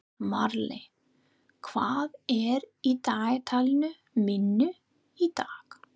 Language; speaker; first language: Icelandic; non-native, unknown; English